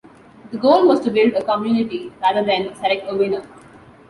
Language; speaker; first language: English; non-native, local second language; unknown